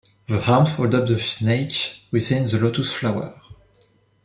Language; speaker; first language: English; non-native, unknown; French